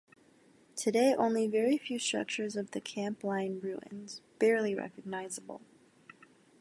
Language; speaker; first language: English; native; English